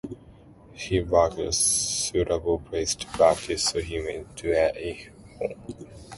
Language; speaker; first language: English; non-native, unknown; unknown